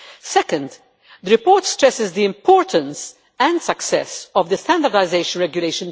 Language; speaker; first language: English; non-native, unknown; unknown